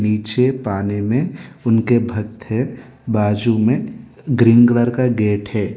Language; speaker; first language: Hindi; non-native, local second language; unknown